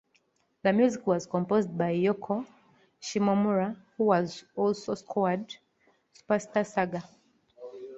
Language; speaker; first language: English; non-native, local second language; Ganda